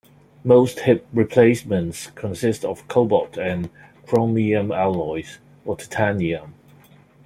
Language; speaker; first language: English; non-native, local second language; Cantonese